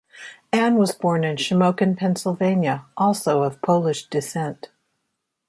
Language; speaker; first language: English; native; English